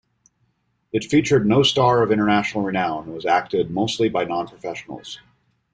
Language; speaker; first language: English; native; English